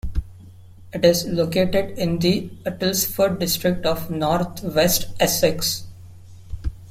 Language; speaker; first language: English; non-native, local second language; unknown